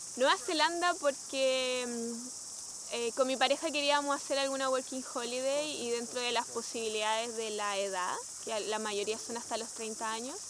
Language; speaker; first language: Spanish; native; Spanish